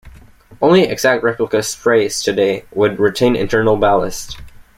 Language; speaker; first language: English; native; English